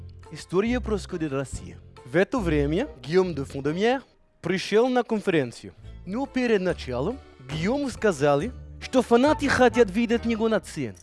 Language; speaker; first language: Russian; non-native, learner; French